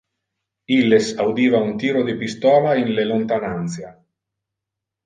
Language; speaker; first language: Interlingua; non-native, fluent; Italian